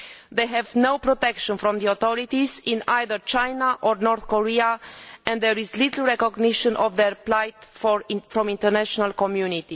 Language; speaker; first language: English; non-native, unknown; Romanian